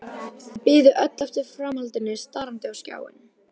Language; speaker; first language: Icelandic; native; Icelandic